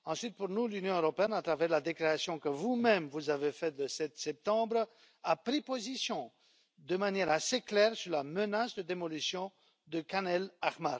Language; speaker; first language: French; non-native, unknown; Romanian